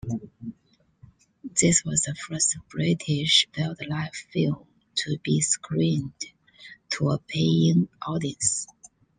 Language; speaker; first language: English; non-native, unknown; Chinese